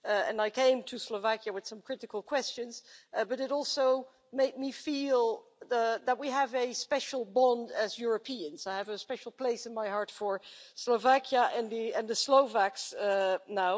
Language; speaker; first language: English; non-native, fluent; Dutch